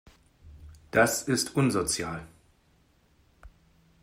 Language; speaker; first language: German; native; German